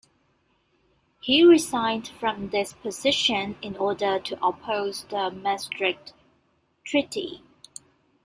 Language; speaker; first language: English; non-native, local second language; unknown